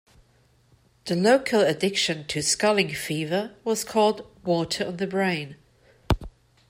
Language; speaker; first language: English; non-native, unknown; German